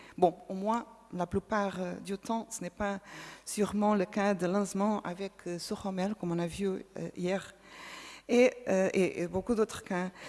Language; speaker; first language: French; non-native, fluent; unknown